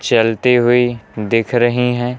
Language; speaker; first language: Hindi; native; Hindi